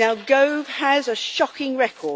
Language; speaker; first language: English; native; English